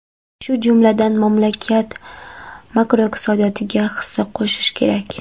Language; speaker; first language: Uzbek; non-native, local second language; Kara-Kalpak